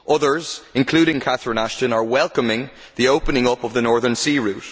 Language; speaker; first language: English; native; English